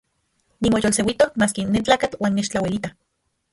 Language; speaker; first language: Central Puebla Nahuatl; non-native, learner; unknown